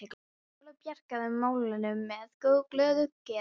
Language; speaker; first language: Icelandic; non-native, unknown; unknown